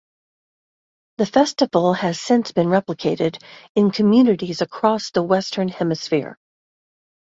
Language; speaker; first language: English; native; English